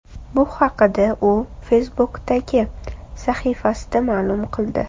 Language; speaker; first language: Uzbek; native; Uzbek